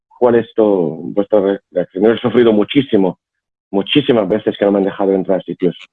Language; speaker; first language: Spanish; non-native, fluent; Arabic